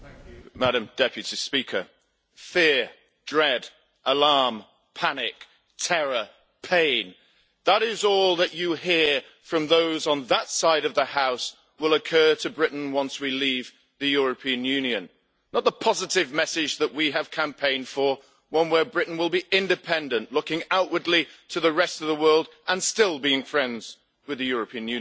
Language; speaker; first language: English; native; English